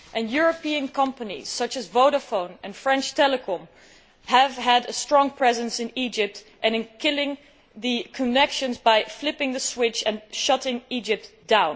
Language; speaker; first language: English; non-native, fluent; Dutch